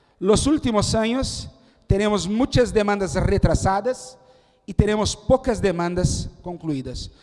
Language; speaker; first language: Spanish; non-native, related language; Portuguese